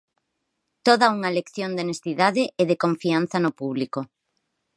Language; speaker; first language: Galician; non-native, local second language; Spanish